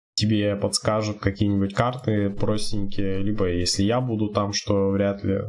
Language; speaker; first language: Russian; native; Russian